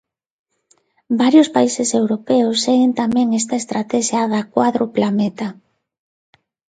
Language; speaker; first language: Galician; non-native, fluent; Spanish